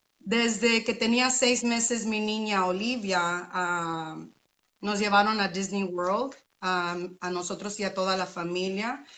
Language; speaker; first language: Spanish; early bilingual, other home language; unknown